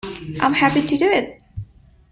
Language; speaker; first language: English; non-native, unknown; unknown